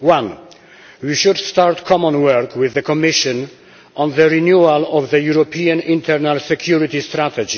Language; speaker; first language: English; non-native, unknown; Polish